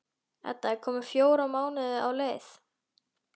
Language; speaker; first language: Icelandic; native; Icelandic